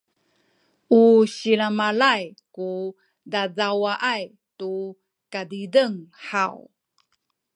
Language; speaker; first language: Sakizaya; native; Sakizaya